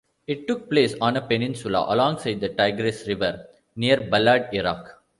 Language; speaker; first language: English; non-native, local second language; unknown